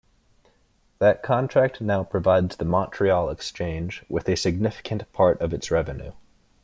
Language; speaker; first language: English; native; English